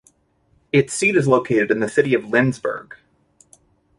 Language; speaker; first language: English; native; English